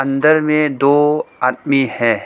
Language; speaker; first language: Hindi; non-native, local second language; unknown